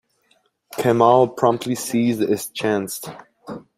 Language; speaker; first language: English; non-native, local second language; French